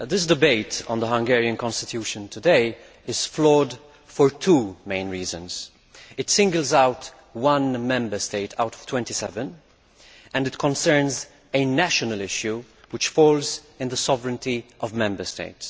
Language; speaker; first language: English; non-native, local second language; Maltese